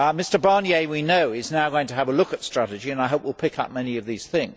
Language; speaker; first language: English; native; English